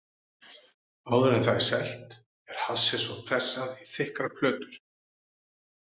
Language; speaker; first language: Icelandic; native; Icelandic